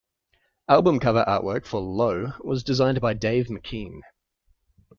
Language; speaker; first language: English; native; English